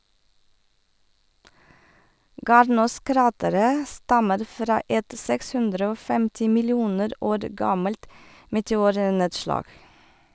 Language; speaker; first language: Norwegian; non-native, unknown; Russian